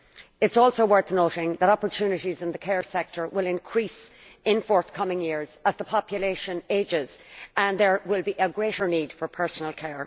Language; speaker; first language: English; native; English